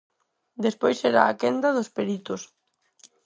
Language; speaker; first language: Galician; non-native, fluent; Spanish